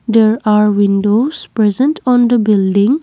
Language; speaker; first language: English; non-native, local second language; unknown